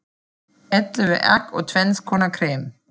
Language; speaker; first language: Icelandic; non-native, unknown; German